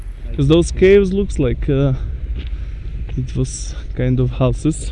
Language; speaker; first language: English; non-native, fluent; Slovak